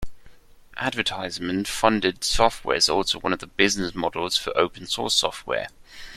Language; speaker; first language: English; non-native, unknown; German